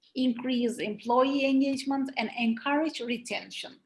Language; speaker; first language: English; non-native, fluent; Turkish